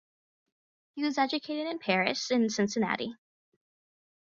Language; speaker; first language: English; native; English